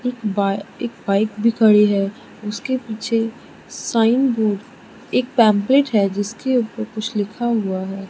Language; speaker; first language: Hindi; non-native, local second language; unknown